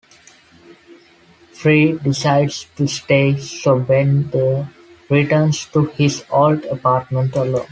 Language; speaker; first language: English; non-native, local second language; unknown